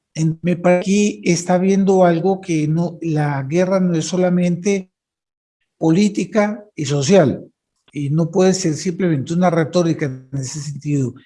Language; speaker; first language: Spanish; native; Spanish